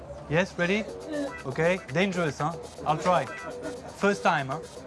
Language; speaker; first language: English; non-native, learner; French